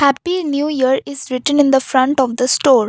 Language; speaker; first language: English; non-native, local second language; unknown